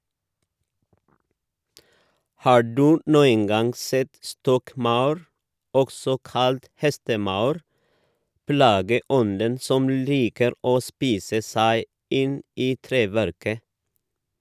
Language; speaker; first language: Norwegian; non-native, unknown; Oromo